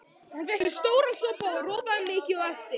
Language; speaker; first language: Icelandic; native; Icelandic